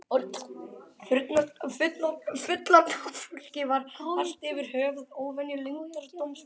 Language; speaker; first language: Icelandic; native; Icelandic